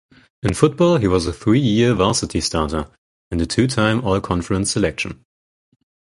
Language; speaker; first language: English; non-native, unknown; German